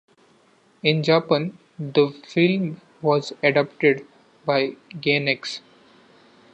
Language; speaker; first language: English; non-native, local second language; Marathi